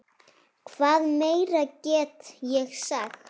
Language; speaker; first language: Icelandic; native; Icelandic